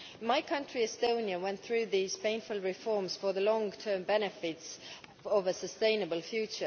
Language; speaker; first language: English; non-native, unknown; Estonian